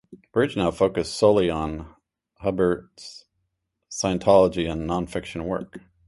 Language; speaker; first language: English; native; English